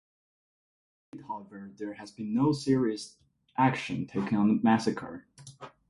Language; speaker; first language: English; non-native, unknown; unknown